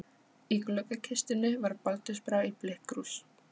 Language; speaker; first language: Icelandic; non-native, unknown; Polish